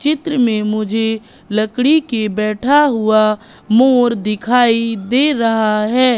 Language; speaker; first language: Hindi; native; Hindi